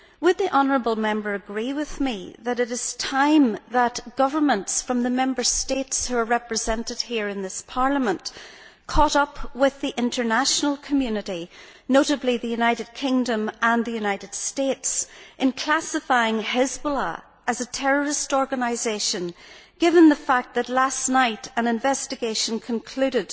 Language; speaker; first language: English; native; English